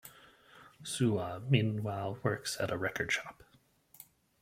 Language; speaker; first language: English; native; English